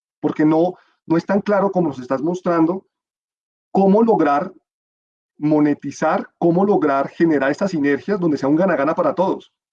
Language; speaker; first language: Spanish; native; Spanish